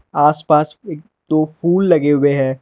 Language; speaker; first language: Hindi; non-native, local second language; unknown